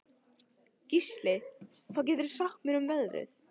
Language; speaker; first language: Icelandic; non-native, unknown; Italian